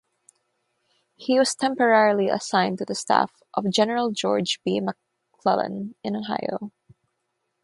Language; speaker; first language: English; non-native, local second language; Filipino